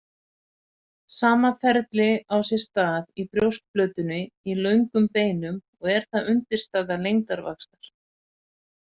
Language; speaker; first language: Icelandic; native; Icelandic